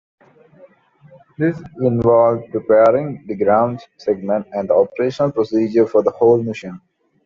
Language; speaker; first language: English; non-native, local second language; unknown